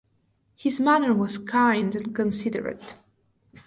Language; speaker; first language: English; non-native, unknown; Bulgarian